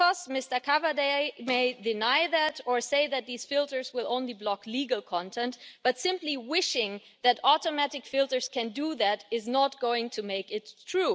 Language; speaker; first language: English; non-native, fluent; German